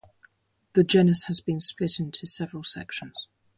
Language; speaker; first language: English; native; English